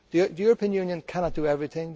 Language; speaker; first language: English; native; English